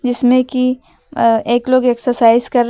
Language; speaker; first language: Hindi; native; Hindi